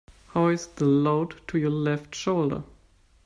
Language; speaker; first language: English; non-native, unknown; German